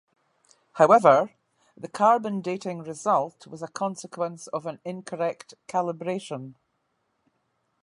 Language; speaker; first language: English; native; English